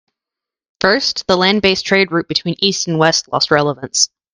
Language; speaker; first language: English; native; English